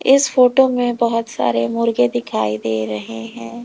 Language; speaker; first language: Hindi; native; Hindi